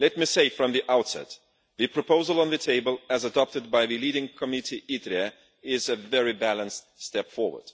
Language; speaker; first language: English; non-native, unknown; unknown